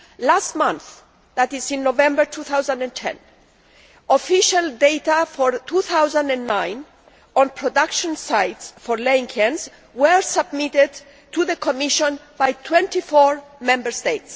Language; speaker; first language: English; non-native, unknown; Greek